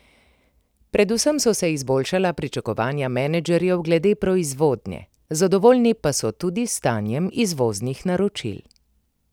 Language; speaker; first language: Slovenian; native; Slovenian